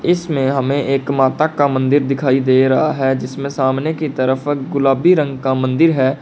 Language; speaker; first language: Hindi; native; Hindi